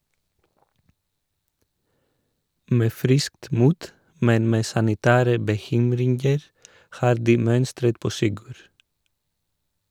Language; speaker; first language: Norwegian; non-native, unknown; Greek